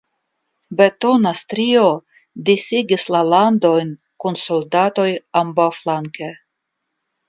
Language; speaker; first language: Esperanto; non-native, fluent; Russian